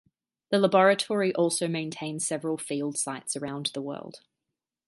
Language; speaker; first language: English; native; English